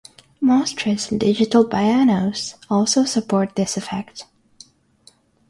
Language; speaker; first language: English; non-native, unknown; Russian